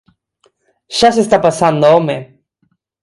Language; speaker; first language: Galician; non-native, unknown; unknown